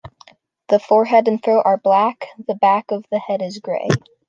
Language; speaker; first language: English; native; English